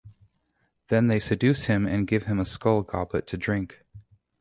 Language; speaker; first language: English; native; English